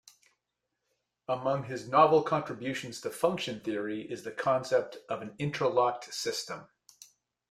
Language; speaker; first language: English; native; English